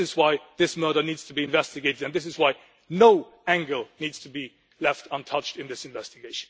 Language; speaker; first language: English; non-native, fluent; Luxembourgish